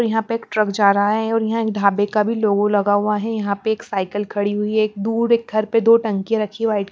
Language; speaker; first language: Hindi; non-native, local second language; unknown